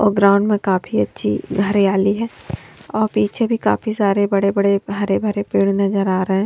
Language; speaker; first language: Hindi; native; Hindi